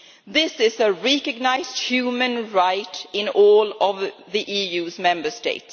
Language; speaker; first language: English; non-native, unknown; Swedish